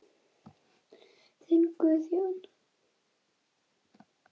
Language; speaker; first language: Icelandic; native; Icelandic